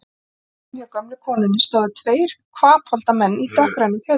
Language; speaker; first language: Icelandic; native; Icelandic